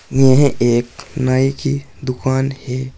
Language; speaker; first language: Hindi; native; Hindi